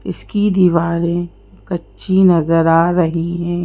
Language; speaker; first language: Hindi; native; Hindi